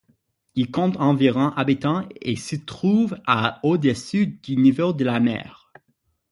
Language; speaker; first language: French; non-native, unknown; English